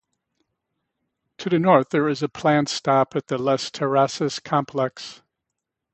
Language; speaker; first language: English; native; English